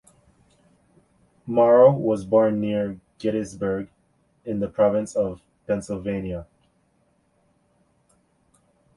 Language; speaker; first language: English; native; English